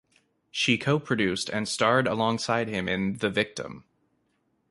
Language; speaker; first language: English; native; English